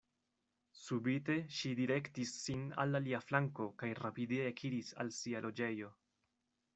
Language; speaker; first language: Esperanto; non-native, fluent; Spanish